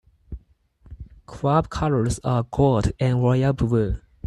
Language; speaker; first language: English; non-native, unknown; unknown